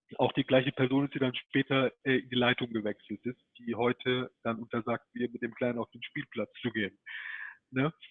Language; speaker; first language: German; early bilingual, other home language; Turkish